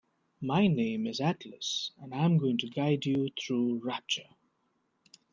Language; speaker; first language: English; non-native, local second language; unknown